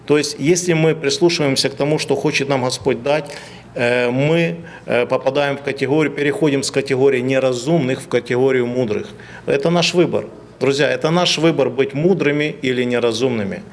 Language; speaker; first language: Russian; non-native, local second language; Ukrainian